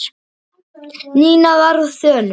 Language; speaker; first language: Icelandic; native; Icelandic